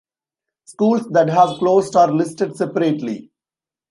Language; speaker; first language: English; non-native, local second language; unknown